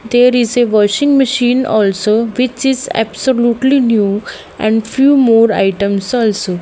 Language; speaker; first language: English; non-native, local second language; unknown